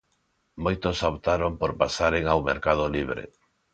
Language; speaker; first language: Galician; non-native, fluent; Spanish